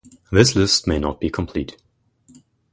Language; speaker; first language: English; non-native, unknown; German